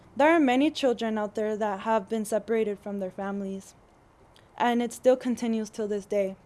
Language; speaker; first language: English; early bilingual, other home language; Spanish